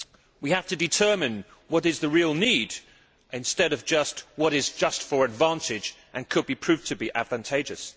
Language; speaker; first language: English; native; English